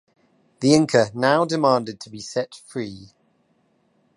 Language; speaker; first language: English; native; English